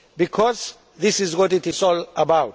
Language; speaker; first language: English; non-native, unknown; Greek